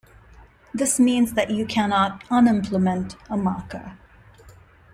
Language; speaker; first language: English; non-native, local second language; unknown